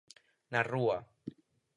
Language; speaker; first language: Galician; native; Galician